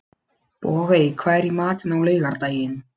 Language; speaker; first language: Icelandic; non-native, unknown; Polish